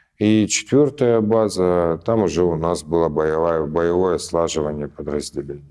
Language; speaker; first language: Russian; native; Russian